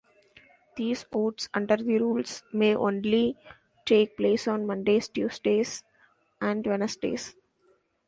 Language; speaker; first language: English; non-native, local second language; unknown